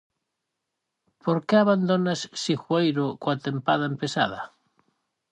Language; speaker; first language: Galician; native; Galician